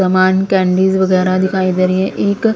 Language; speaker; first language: Hindi; non-native, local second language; Punjabi